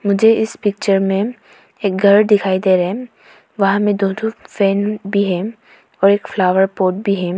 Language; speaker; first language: Hindi; non-native, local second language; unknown